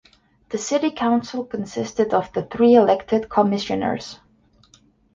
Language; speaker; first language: English; non-native, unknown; Estonian